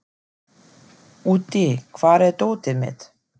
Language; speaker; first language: Icelandic; non-native, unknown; German